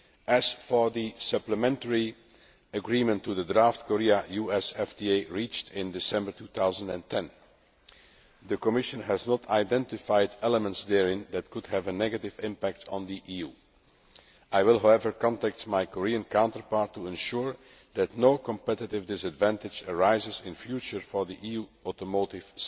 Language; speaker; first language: English; non-native, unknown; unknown